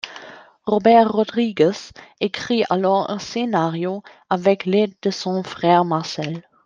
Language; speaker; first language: French; non-native, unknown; German